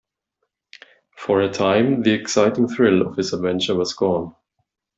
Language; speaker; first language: English; non-native, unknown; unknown